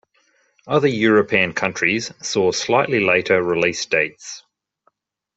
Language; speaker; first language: English; native; English